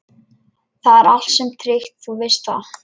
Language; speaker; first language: Icelandic; non-native, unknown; Lithuanian